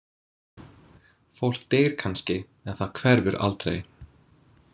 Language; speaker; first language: Icelandic; non-native, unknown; English